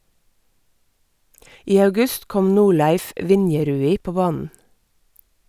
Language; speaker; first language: Norwegian; native; Norwegian